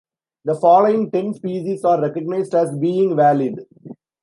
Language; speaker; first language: English; non-native, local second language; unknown